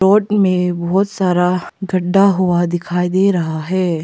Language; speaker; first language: Hindi; non-native, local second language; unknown